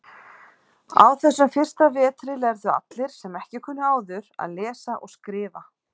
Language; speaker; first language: Icelandic; native; Icelandic